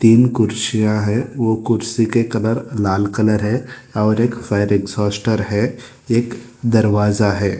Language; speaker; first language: Hindi; non-native, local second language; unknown